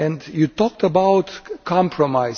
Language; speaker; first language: English; non-native, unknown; Romanian